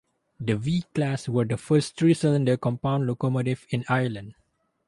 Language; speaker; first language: English; non-native, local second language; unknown